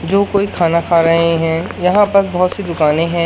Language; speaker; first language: Hindi; native; Hindi